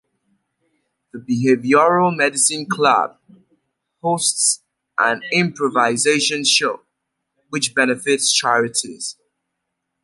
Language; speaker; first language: English; native; English